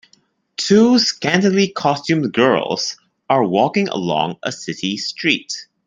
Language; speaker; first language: English; non-native, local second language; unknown